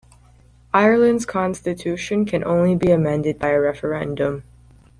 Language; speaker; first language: English; native; English